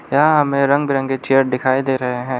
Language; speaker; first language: Hindi; non-native, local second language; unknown